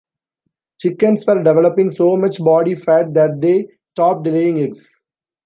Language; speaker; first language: English; non-native, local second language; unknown